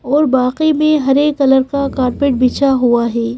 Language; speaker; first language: Hindi; native; Hindi